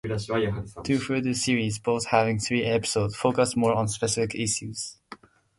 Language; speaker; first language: English; non-native, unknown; Japanese